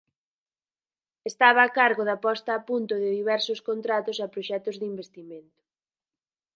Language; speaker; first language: Galician; native; Galician